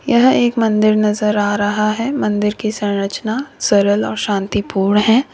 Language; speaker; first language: Hindi; native; Hindi